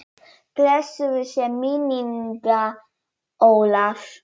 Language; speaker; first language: Icelandic; non-native, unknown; Polish